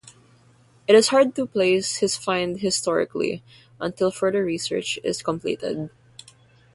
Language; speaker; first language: English; non-native, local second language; Filipino